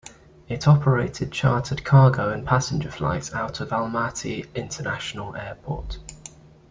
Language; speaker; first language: English; native; English